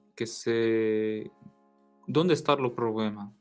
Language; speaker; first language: Spanish; non-native, related language; Portuguese